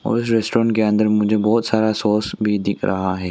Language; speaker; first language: Hindi; non-native, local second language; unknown